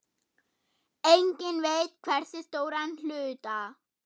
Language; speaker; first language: Icelandic; non-native, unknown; German